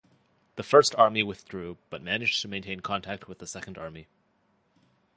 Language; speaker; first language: English; native; English